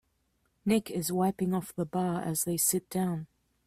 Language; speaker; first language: English; native; English